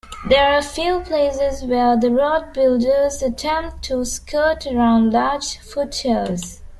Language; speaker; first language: English; non-native, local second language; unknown